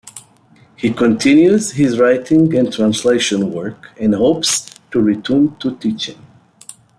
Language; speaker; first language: English; native; English